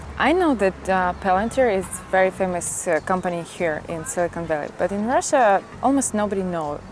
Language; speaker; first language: English; non-native, learner; Russian